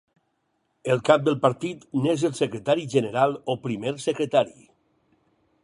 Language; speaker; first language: Catalan; native; Catalan